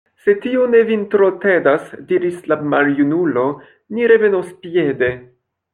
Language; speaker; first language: Esperanto; non-native, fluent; French